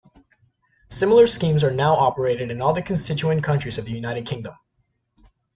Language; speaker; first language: English; non-native, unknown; Spanish